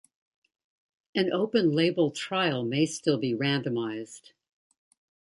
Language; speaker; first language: English; native; English